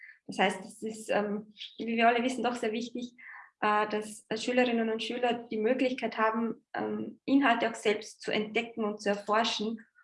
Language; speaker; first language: German; native; German